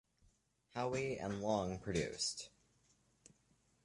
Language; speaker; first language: English; native; English